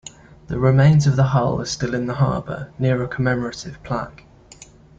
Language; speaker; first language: English; native; English